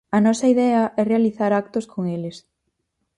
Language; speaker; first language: Galician; native; Galician